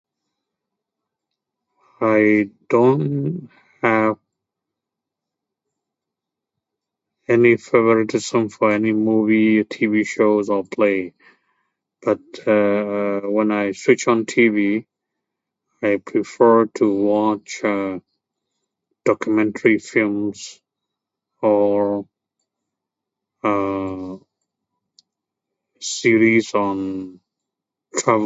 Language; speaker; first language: English; non-native, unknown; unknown